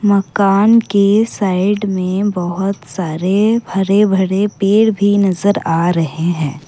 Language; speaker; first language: Hindi; non-native, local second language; Assamese